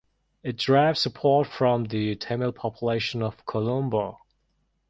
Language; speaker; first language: English; non-native, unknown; Mongolian